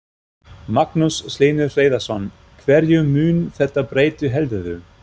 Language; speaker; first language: Icelandic; non-native, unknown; German